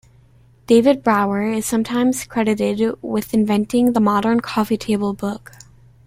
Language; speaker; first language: English; native; English